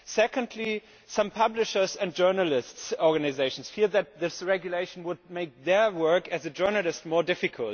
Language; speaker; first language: English; non-native, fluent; German